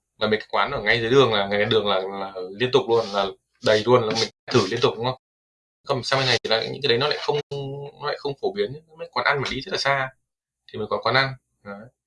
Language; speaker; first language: Vietnamese; native; Vietnamese